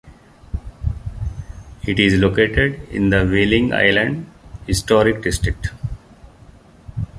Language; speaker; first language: English; non-native, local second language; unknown